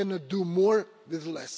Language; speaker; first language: English; non-native, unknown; Russian